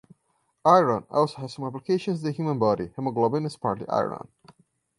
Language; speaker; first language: English; non-native, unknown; Portuguese